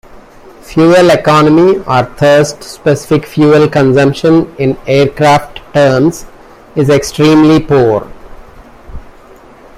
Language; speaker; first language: English; non-native, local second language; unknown